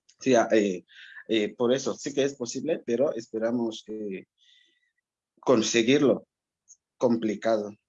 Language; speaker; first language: Spanish; non-native, local second language; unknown